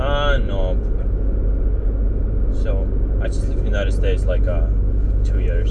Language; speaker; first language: English; non-native, fluent; Russian